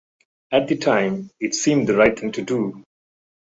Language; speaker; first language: English; non-native, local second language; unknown